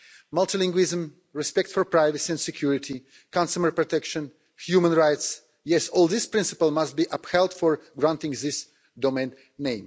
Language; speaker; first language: English; non-native, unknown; Russian